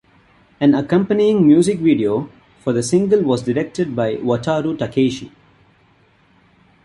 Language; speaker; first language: English; non-native, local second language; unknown